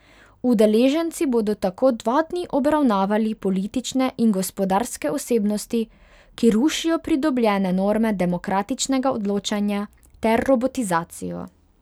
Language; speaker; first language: Slovenian; non-native, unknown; Hungarian